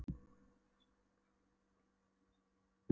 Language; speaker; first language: Icelandic; non-native, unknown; Polish